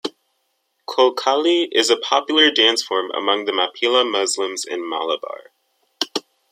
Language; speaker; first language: English; native; English